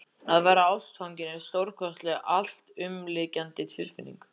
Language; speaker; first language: Icelandic; native; Icelandic